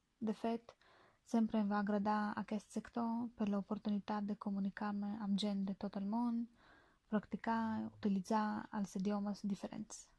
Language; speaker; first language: Catalan; non-native, learner; Bulgarian